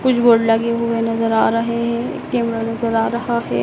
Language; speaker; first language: Hindi; native; Hindi